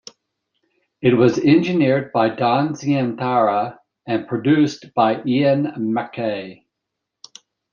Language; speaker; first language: English; native; English